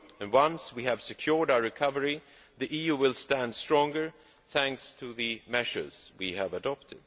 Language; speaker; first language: English; non-native, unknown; Swedish